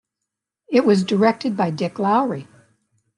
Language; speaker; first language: English; native; English